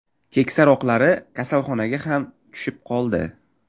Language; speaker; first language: Uzbek; native; Uzbek